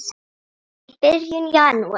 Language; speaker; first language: Icelandic; native; Icelandic